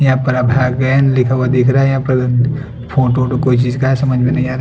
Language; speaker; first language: Hindi; non-native, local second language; Bhojpuri